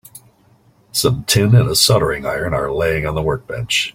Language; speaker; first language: English; native; English